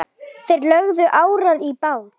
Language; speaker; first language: Icelandic; native; Icelandic